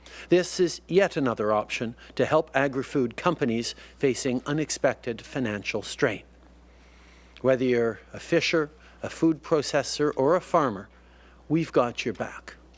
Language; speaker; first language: English; early bilingual, other home language; French